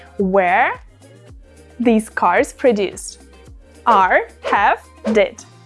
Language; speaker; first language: English; non-native, fluent; Russian